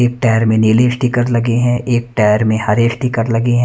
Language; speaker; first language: Hindi; non-native, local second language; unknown